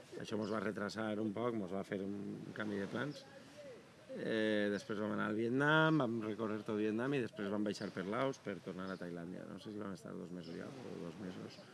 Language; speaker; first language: Catalan; native; Catalan